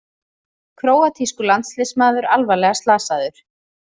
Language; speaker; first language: Icelandic; native; Icelandic